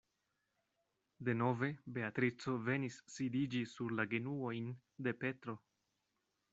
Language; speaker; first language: Esperanto; non-native, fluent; Spanish